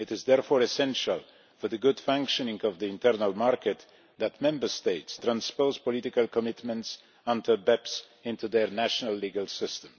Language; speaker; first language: English; non-native, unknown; Polish